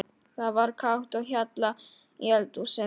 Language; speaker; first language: Icelandic; non-native, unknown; Polish